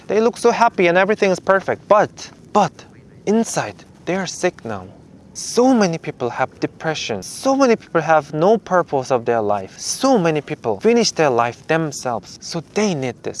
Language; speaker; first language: English; non-native, fluent; Korean